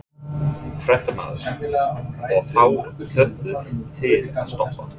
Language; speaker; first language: Icelandic; non-native, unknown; English